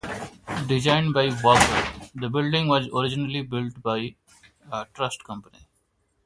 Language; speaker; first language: English; non-native, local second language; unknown